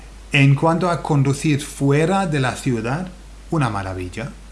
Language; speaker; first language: Spanish; non-native, fluent; English